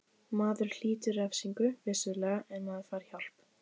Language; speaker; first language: Icelandic; native; Icelandic